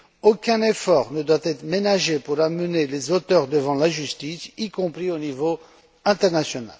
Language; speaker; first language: French; non-native, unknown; Romanian